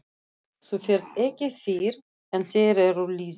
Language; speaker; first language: Icelandic; non-native, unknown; Russian